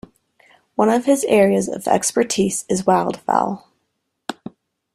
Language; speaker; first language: English; native; English